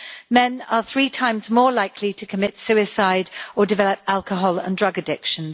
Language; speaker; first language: English; native; English